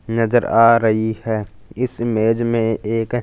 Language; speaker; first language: Hindi; non-native, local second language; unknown